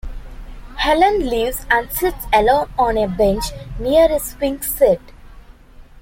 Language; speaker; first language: English; non-native, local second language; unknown